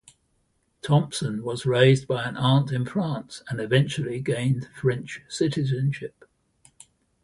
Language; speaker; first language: English; native; English